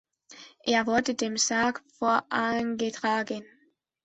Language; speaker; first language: German; non-native, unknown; Spanish